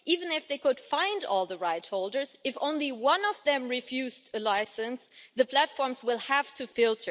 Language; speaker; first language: English; non-native, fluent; German